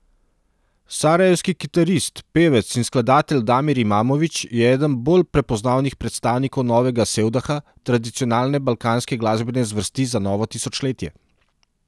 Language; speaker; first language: Slovenian; non-native, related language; Serbian